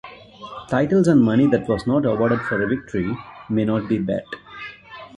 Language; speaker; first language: English; non-native, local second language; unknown